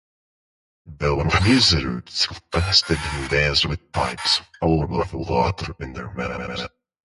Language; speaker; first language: English; non-native, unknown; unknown